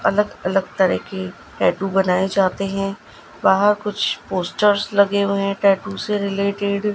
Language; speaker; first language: Hindi; non-native, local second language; Gujarati